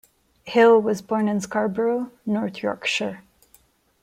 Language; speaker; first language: English; non-native, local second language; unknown